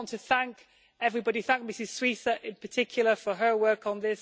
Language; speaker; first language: English; native; English